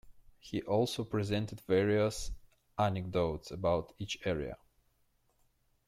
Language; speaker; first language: English; non-native, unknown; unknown